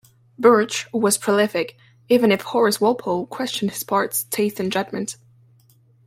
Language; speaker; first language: English; non-native, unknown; French